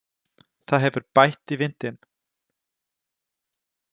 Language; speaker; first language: Icelandic; non-native, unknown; German